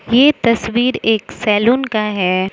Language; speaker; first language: Hindi; non-native, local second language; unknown